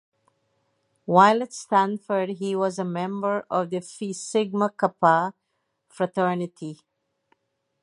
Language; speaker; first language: English; native; English